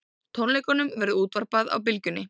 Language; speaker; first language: Icelandic; native; Icelandic